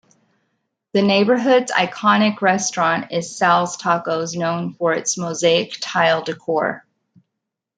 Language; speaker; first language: English; native; English